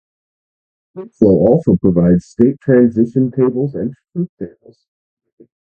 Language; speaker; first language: English; native; English